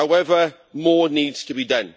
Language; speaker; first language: English; native; English